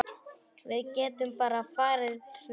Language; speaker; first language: Icelandic; non-native, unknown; Polish